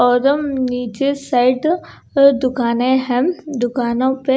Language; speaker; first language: Hindi; non-native, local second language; Punjabi